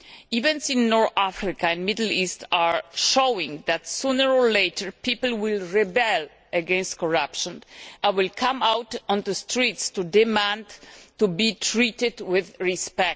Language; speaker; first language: English; non-native, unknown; Polish